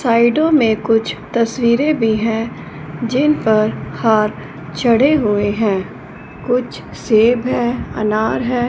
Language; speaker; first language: Hindi; non-native, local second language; Punjabi